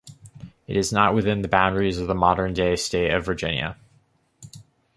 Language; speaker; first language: English; native; English